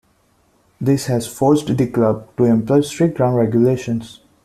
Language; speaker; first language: English; non-native, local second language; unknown